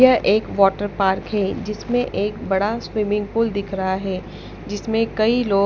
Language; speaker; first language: Hindi; non-native, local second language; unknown